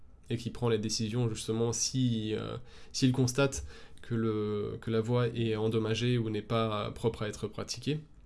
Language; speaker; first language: French; native; French